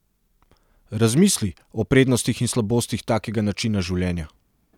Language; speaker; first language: Slovenian; non-native, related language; Serbian